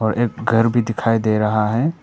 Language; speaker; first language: Hindi; non-native, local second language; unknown